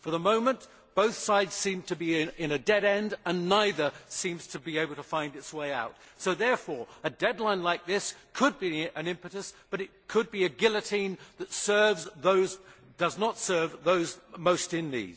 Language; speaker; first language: English; native; English